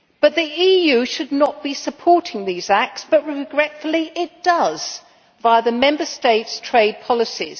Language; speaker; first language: English; native; English